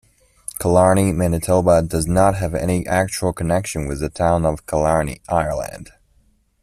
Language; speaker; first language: English; non-native, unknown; Chinese